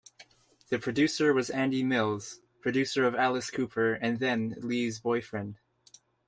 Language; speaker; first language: English; native; English